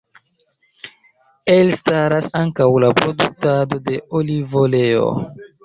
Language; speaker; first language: Esperanto; non-native, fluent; Chinese